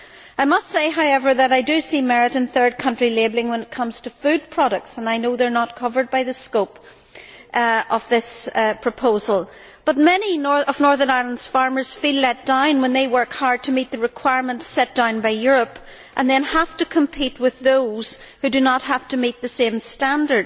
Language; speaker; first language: English; native; English